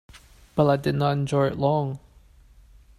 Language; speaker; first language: English; non-native, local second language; Cantonese